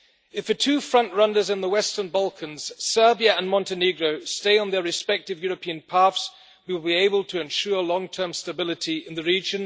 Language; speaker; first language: English; non-native, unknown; German